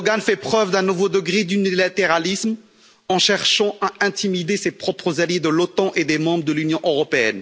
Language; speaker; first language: French; native; French